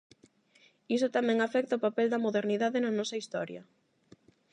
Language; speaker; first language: Galician; non-native, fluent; Spanish